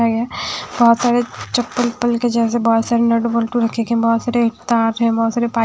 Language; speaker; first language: Hindi; non-native, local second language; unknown